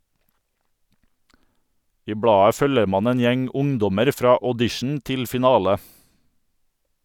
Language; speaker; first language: Norwegian; native; Norwegian